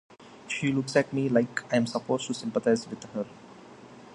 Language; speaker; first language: English; non-native, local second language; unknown